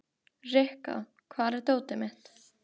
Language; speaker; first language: Icelandic; native; Icelandic